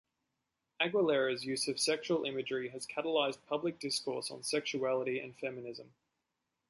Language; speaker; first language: English; native; English